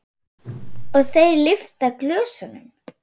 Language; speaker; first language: Icelandic; non-native, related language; Swedish